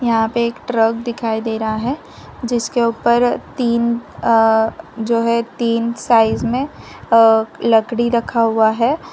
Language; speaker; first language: Hindi; non-native, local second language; Gujarati